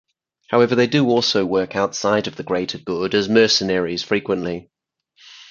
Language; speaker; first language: English; native; English